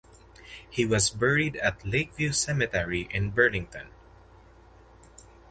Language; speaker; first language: English; non-native, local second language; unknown